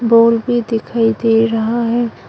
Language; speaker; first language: Hindi; non-native, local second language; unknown